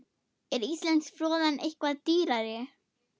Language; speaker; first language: Icelandic; non-native, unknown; German